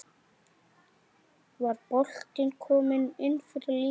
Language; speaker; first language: Icelandic; native; Icelandic